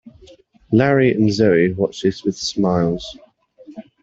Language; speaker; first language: English; native; English